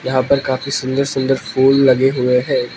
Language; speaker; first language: Hindi; non-native, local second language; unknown